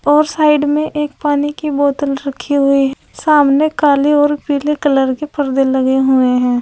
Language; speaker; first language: Hindi; native; Hindi